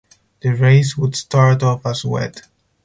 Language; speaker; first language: English; non-native, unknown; Spanish